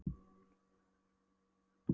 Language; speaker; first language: Icelandic; non-native, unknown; Polish